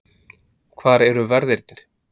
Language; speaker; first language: Icelandic; native; Icelandic